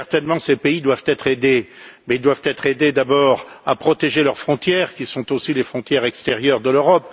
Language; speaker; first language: French; native; French